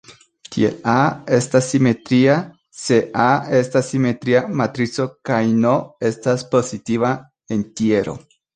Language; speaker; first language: Esperanto; non-native, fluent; Spanish